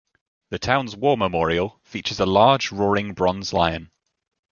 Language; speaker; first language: English; native; English